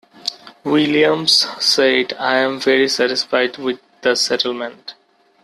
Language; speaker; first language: English; non-native, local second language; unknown